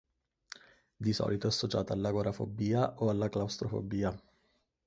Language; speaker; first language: Italian; native; Italian